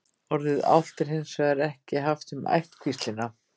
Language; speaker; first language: Icelandic; native; Icelandic